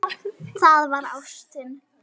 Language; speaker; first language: Icelandic; native; Icelandic